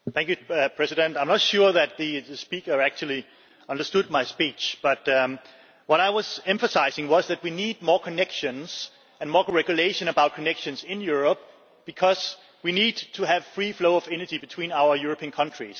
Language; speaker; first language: English; non-native, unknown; Danish